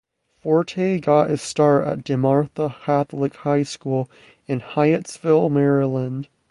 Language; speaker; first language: English; native; English